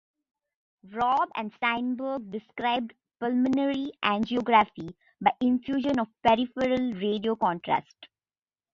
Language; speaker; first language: English; non-native, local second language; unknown